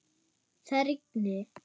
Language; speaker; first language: Icelandic; non-native, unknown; German